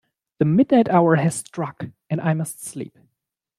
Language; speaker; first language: English; non-native, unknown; German